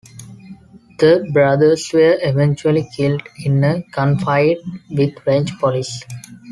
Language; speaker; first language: English; non-native, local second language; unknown